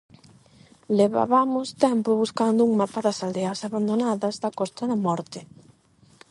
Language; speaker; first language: Galician; non-native, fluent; Spanish